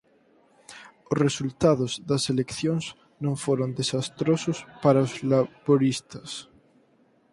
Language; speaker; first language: Galician; native; Galician